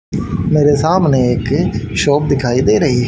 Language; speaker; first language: Hindi; native; Hindi